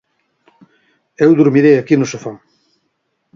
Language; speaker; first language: Galician; native; Galician